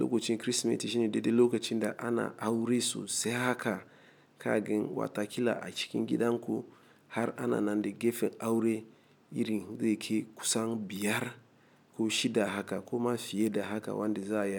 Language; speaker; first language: Hausa; non-native, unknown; Igbo